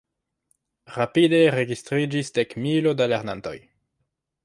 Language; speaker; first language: Esperanto; non-native, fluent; French